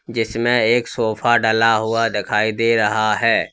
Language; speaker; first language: Hindi; native; Hindi